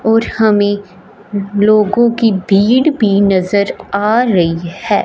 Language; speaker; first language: Hindi; non-native, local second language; Punjabi